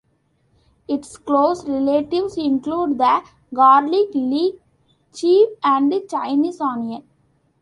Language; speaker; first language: English; non-native, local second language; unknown